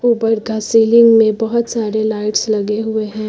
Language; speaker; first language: Hindi; native; Hindi